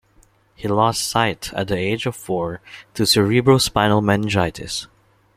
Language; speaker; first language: English; non-native, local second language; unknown